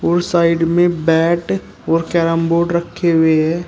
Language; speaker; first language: Hindi; native; Hindi